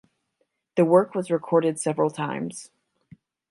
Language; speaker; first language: English; native; English